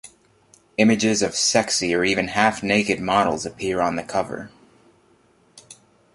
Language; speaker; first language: English; native; English